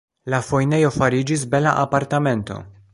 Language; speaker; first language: Esperanto; non-native, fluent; Polish